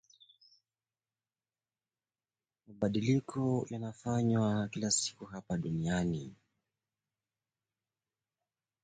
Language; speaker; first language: English; native; English